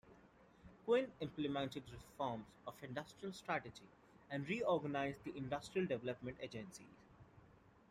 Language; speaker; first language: English; non-native, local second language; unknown